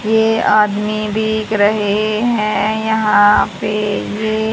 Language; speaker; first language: Hindi; native; Hindi